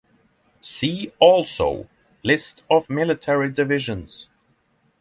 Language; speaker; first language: English; non-native, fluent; Norwegian